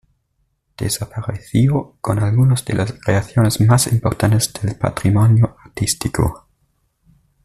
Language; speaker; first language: Spanish; native; Spanish